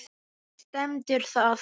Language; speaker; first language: Icelandic; native; Icelandic